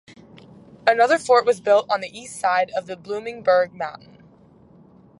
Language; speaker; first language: English; native; English